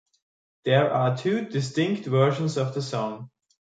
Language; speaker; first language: English; non-native, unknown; German